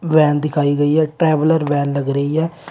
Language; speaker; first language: Hindi; native; Hindi